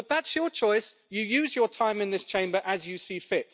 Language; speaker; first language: English; native; English